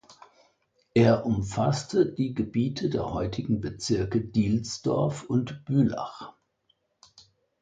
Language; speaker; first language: German; native; German